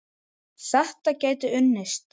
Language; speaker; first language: Icelandic; native; Icelandic